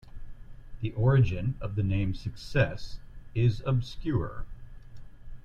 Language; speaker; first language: English; native; English